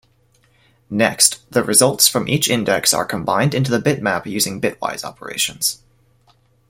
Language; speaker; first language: English; native; English